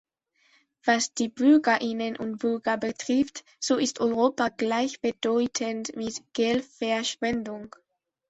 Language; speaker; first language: German; non-native, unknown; Spanish